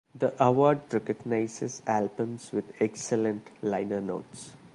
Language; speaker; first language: English; non-native, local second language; Malayalam